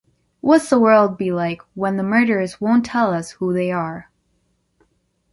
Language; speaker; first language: English; native; English